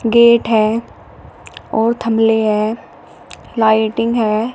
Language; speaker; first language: Hindi; native; Hindi